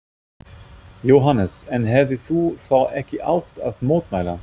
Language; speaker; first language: Icelandic; non-native, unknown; German